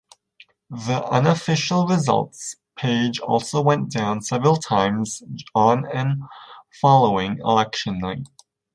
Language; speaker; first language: English; native; English